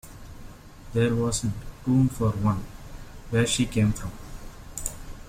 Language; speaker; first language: English; non-native, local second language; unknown